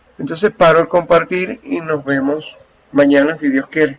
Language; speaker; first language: Spanish; native; Spanish